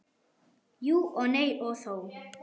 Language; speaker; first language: Icelandic; non-native, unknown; German